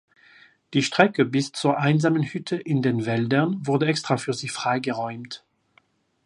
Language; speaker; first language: German; non-native, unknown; French